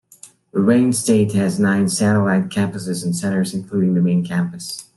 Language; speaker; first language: English; non-native, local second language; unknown